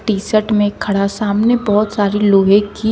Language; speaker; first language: Hindi; native; Hindi